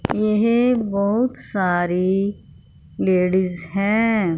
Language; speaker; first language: Hindi; non-native, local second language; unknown